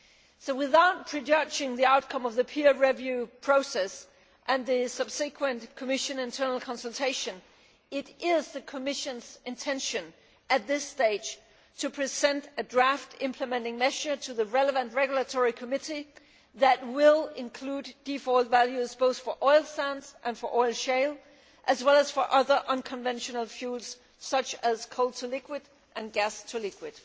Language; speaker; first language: English; non-native, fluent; Danish